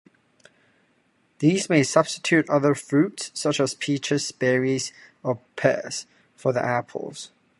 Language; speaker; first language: English; non-native, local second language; Cantonese